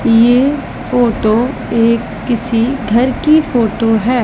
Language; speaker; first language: Hindi; non-native, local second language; Punjabi